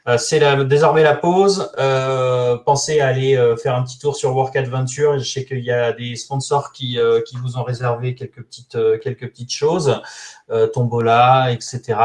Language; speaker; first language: French; native; French